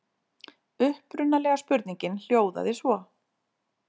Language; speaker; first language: Icelandic; native; Icelandic